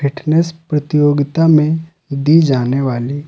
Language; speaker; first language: Hindi; native; Hindi